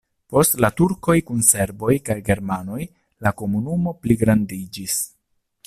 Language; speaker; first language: Esperanto; non-native, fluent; Italian